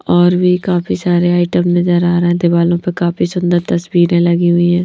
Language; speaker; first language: Hindi; non-native, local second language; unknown